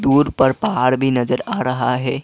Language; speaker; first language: Hindi; non-native, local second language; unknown